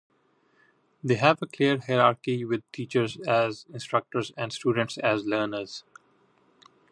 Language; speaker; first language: English; non-native, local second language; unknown